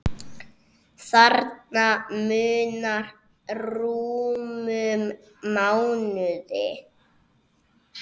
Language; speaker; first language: Icelandic; native; Icelandic